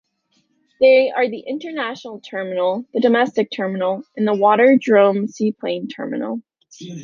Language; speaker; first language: English; native; English